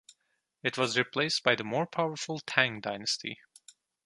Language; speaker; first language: English; non-native, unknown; Turkish